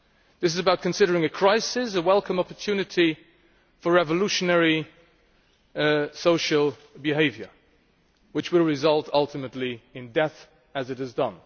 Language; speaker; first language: English; non-native, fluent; Luxembourgish